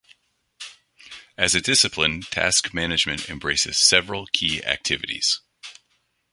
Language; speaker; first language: English; non-native, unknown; French